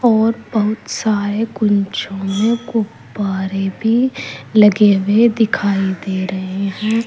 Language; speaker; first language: Hindi; native; Hindi